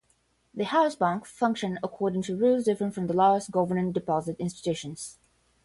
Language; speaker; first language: English; non-native, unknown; Portuguese